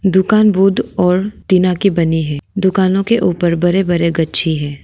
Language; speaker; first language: Hindi; non-native, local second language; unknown